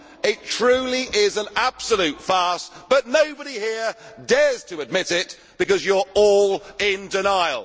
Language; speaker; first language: English; native; English